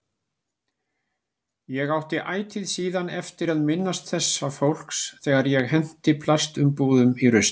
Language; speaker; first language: Icelandic; native; Icelandic